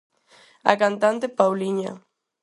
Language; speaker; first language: Galician; non-native, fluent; Spanish